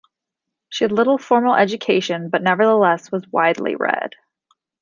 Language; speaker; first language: English; native; English